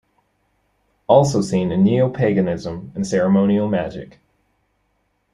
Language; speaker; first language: English; native; English